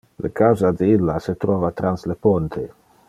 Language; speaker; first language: Interlingua; non-native, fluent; Dutch